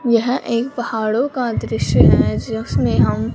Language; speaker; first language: Hindi; non-native, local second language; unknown